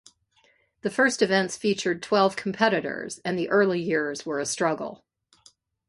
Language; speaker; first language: English; native; English